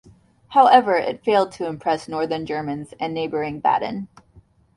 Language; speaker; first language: English; native; English